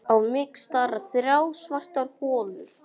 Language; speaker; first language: Icelandic; non-native, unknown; English